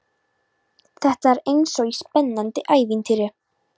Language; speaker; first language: Icelandic; non-native, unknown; Polish